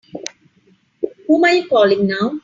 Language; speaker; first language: English; non-native, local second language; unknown